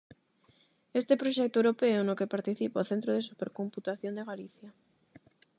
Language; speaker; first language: Galician; non-native, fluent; Spanish